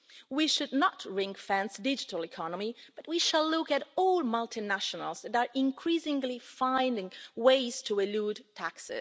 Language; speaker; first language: English; non-native, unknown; Italian